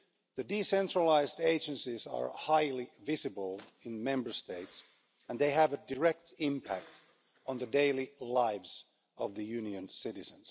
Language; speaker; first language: English; non-native, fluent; Finnish